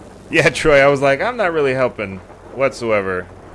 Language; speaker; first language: English; native; English